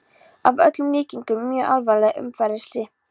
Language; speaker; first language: Icelandic; non-native, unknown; Polish